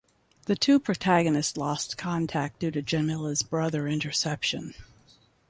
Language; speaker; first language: English; native; English